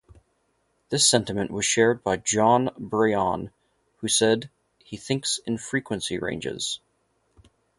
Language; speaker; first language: English; native; English